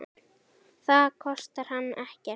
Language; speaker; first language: Icelandic; native; Icelandic